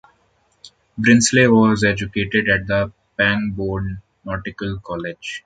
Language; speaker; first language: English; non-native, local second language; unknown